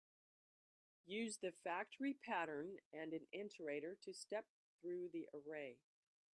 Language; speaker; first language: English; native; English